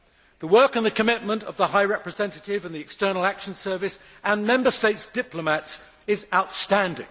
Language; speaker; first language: English; native; English